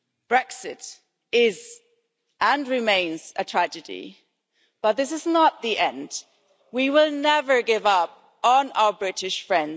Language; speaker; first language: English; non-native, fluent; German